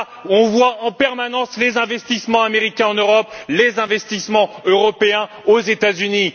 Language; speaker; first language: French; native; French